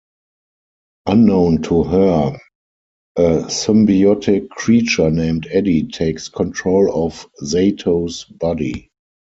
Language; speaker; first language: English; non-native, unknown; German